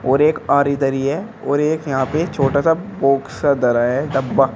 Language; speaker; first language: Hindi; native; Hindi